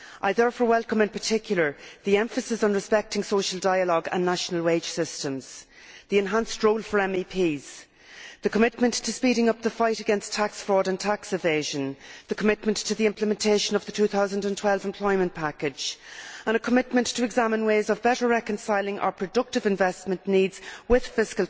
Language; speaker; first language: English; native; English